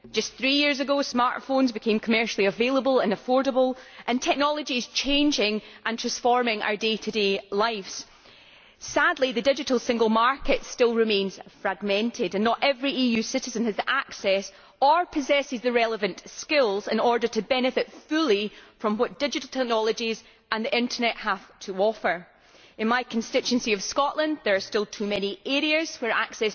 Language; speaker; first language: English; native; English